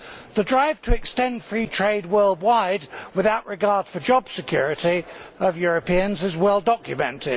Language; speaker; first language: English; native; English